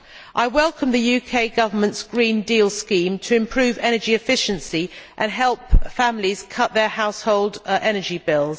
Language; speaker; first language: English; native; English